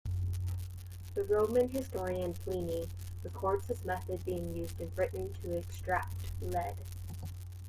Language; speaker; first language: English; native; English